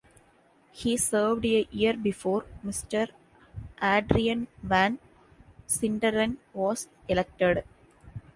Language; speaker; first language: English; non-native, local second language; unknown